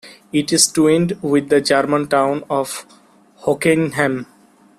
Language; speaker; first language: English; non-native, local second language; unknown